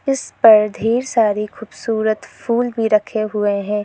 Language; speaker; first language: Hindi; non-native, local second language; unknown